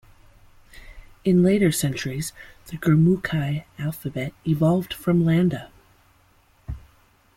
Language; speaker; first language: English; native; English